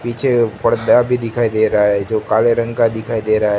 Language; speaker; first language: Hindi; non-native, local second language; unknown